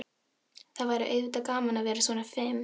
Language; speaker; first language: Icelandic; non-native, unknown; Filipino